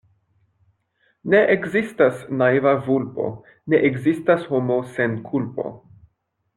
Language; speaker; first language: Esperanto; non-native, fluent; French